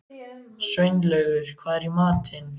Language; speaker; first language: Icelandic; native; Icelandic